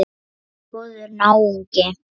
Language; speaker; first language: Icelandic; non-native, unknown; Lithuanian